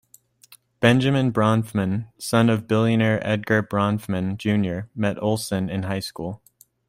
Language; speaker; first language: English; native; English